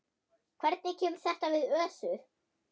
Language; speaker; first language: Icelandic; non-native, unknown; German